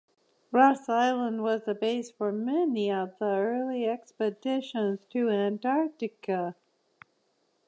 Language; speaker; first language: English; native; English